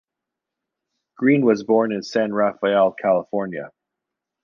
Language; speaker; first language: English; native; English